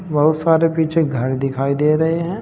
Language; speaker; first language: Hindi; native; Hindi